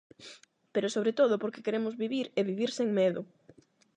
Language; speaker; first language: Galician; non-native, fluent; Spanish